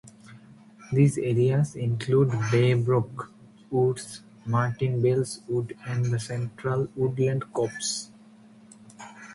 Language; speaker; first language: English; non-native, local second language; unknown